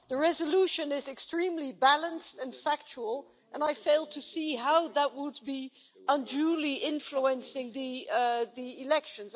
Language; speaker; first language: English; non-native, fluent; Dutch